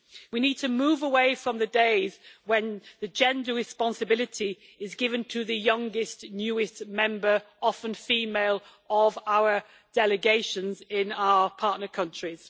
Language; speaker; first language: English; native; English